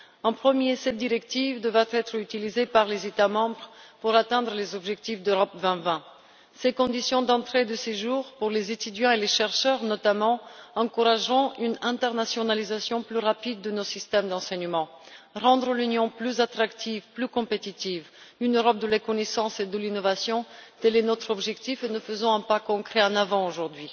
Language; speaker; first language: French; non-native, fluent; Bulgarian